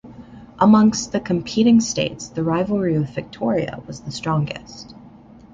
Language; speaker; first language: English; native; English